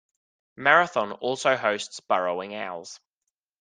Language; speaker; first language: English; native; English